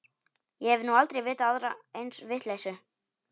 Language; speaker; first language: Icelandic; non-native, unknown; Polish